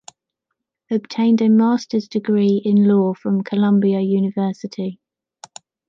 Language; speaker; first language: English; native; English